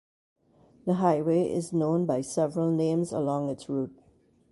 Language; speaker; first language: English; native; English